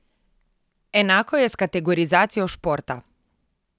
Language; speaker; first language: Slovenian; native; Slovenian